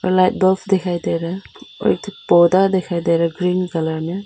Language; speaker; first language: Hindi; non-native, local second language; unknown